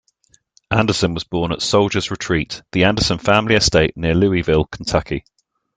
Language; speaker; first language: English; native; English